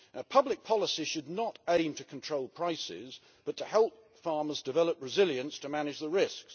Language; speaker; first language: English; native; English